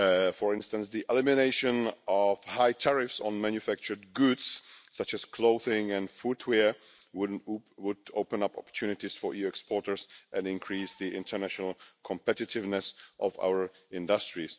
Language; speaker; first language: English; non-native, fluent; Czech